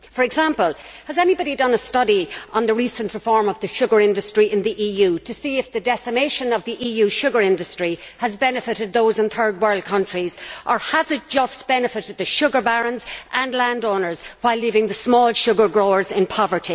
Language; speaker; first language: English; native; English